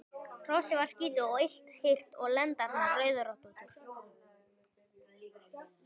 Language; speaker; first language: Icelandic; native; Icelandic